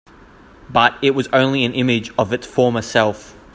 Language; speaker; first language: English; native; English